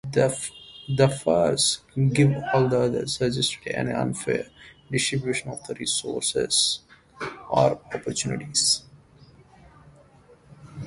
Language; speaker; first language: English; native; English